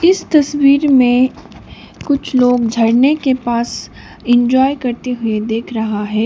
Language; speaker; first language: Hindi; non-native, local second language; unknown